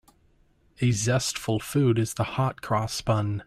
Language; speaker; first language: English; native; English